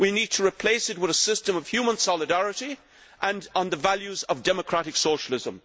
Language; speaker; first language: English; native; English